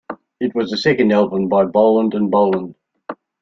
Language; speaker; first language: English; native; English